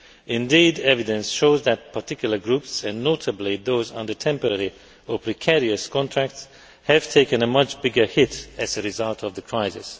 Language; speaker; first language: English; non-native, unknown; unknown